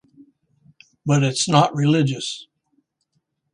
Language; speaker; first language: English; native; English